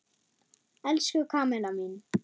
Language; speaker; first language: Icelandic; non-native, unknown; German